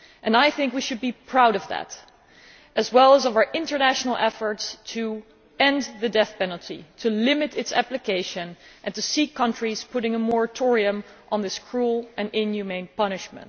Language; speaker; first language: English; non-native, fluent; Dutch